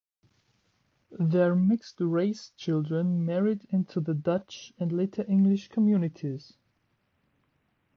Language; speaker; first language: English; non-native, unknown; German